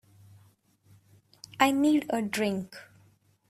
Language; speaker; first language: English; non-native, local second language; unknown